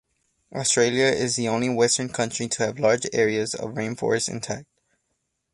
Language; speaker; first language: English; native; English